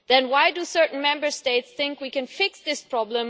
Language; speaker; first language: English; non-native, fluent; German